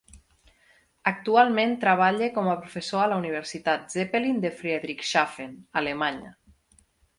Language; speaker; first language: Catalan; native; Catalan